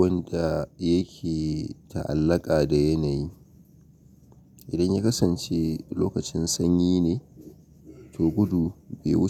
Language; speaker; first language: Hausa; native; Hausa